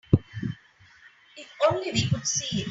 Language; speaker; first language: English; non-native, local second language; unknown